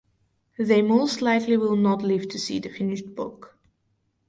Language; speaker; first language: English; non-native, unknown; Bulgarian